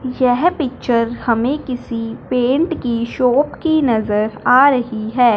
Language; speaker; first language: Hindi; non-native, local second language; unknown